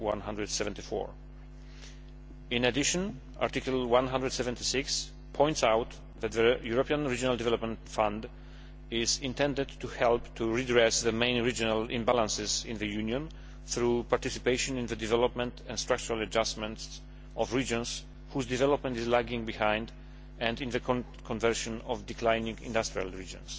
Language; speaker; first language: English; non-native, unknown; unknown